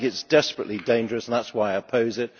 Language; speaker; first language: English; native; English